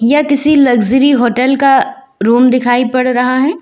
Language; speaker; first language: Hindi; native; Hindi